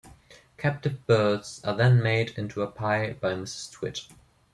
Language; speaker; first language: English; non-native, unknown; German